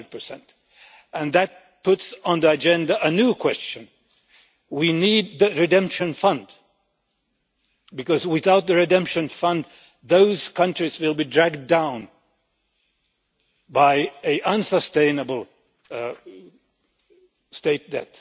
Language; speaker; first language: English; non-native, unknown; Finnish